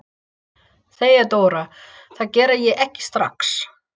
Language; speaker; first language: Icelandic; non-native, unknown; English